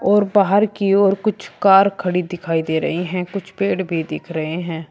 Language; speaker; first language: Hindi; native; Hindi